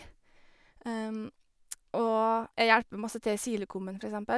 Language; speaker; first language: Norwegian; native; Norwegian